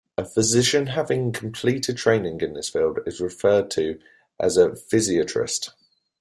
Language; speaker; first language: English; native; English